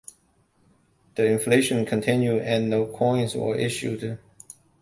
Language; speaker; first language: English; non-native, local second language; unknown